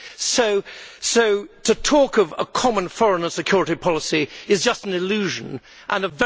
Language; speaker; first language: English; native; English